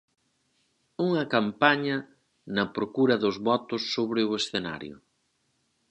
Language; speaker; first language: Galician; native; Galician